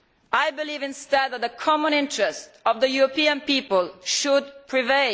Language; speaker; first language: English; non-native, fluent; Italian